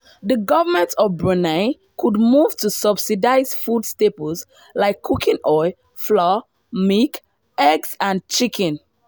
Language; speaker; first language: English; non-native, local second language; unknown